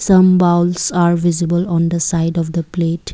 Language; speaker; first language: English; non-native, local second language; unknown